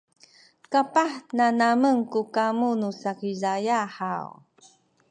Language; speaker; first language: Sakizaya; non-native, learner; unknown